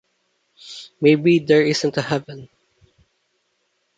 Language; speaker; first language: English; non-native, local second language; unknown